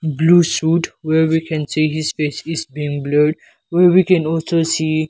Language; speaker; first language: English; non-native, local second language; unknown